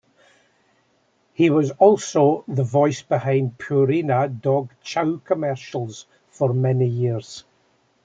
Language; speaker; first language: English; native; English